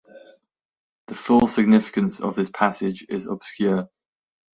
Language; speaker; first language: English; native; English